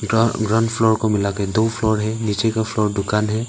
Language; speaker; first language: Hindi; early bilingual, other home language; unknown